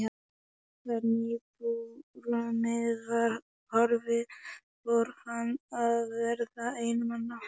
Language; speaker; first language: Icelandic; non-native, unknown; Polish